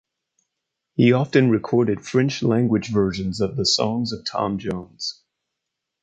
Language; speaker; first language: English; native; English